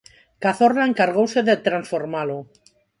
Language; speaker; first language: Galician; non-native, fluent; Spanish